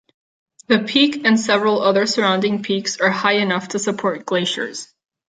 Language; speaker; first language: English; non-native, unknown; Catalan